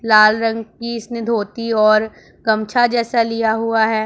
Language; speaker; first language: Hindi; non-native, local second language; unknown